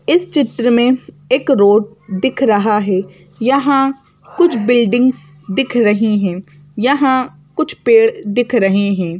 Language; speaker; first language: Hindi; native; Hindi